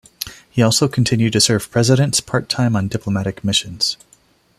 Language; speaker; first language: English; non-native, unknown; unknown